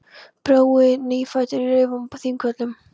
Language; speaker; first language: Icelandic; non-native, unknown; Polish